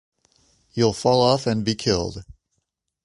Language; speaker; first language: English; native; English